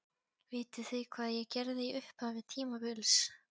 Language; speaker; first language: Icelandic; non-native, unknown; Polish